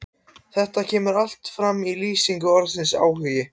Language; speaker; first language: Icelandic; non-native, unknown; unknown